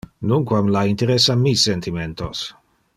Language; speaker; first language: Interlingua; non-native, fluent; Dutch